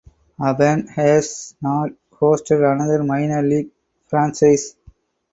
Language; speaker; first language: English; non-native, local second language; Tamil